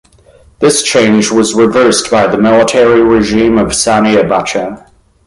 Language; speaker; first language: English; native; English